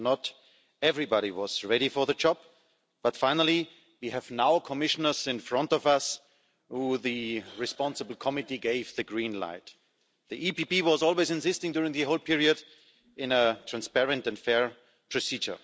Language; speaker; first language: English; non-native, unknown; German